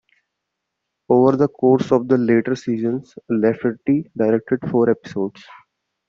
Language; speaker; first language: English; non-native, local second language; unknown